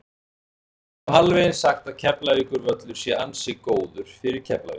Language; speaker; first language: Icelandic; native; Icelandic